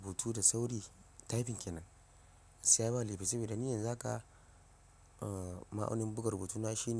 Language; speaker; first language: Hausa; non-native, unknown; Yoruba